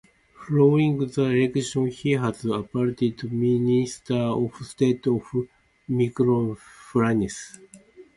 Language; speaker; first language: English; non-native, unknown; Japanese